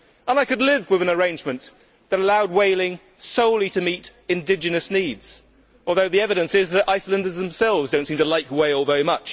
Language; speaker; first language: English; native; English